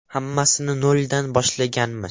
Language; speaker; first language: Uzbek; non-native, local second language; Russian